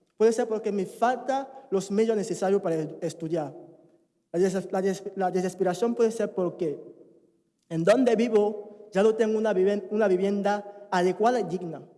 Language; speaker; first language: Spanish; non-native, fluent; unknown